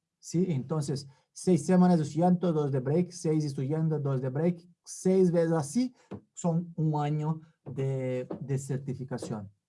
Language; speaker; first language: Spanish; non-native, related language; Portuguese